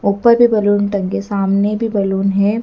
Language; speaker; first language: Hindi; native; Hindi